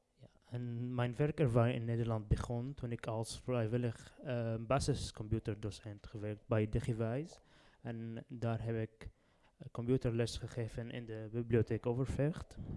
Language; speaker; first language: Dutch; non-native, fluent; Arabic